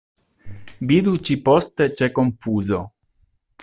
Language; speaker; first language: Esperanto; non-native, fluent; Italian